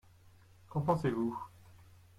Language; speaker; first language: French; non-native, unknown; English